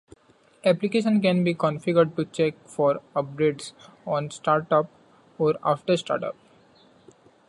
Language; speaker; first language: English; non-native, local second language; Marathi